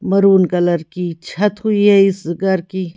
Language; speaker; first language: Hindi; native; Hindi